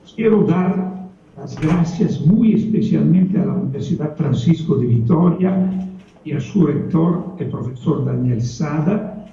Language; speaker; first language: Spanish; non-native, related language; Italian